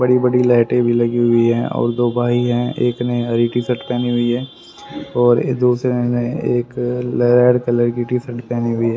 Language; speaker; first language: Hindi; native; Hindi